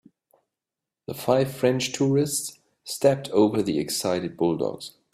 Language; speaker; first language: English; native; English